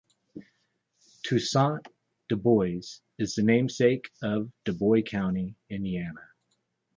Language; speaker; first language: English; native; English